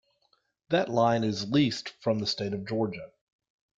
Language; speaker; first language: English; native; English